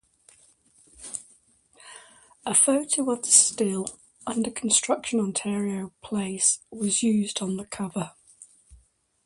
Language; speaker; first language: English; native; English